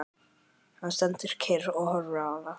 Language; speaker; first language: Icelandic; native; Icelandic